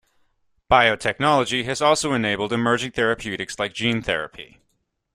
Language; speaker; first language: English; native; English